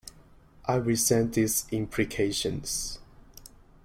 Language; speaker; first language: English; non-native, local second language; Cantonese